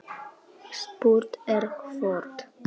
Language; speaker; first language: Icelandic; non-native, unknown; Polish